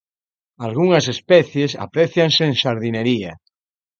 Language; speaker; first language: Galician; native; Galician